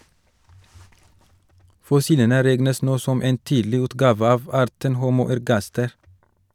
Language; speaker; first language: Norwegian; non-native, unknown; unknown